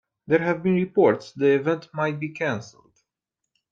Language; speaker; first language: English; native; English